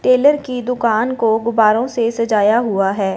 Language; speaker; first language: Hindi; non-native, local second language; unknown